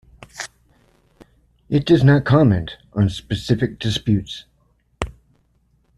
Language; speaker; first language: English; native; English